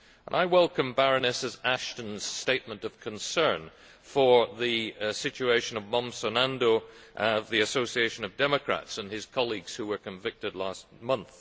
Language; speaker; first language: English; native; English